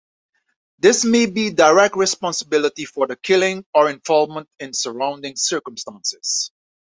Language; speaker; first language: English; non-native, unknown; Dutch